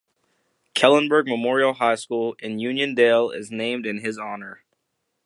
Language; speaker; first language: English; native; English